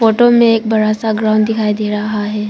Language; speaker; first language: Hindi; non-native, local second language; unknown